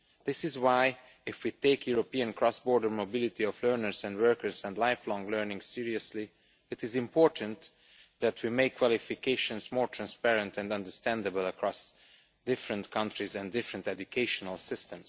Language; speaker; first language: English; non-native, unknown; Romanian